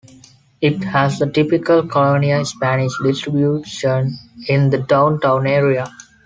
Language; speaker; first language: English; non-native, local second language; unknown